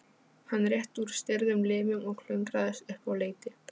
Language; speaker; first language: Icelandic; non-native, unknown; Polish